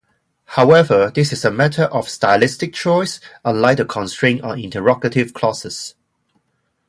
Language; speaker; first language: English; non-native, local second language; Cantonese